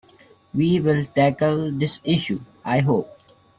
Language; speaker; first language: English; non-native, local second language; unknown